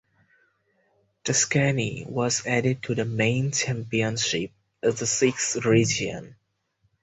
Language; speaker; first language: English; non-native, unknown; Bangla